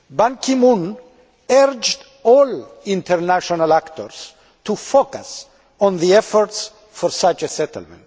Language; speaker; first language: English; non-native, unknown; Greek